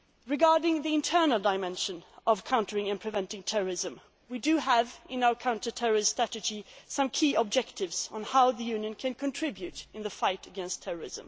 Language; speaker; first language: English; non-native, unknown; Swedish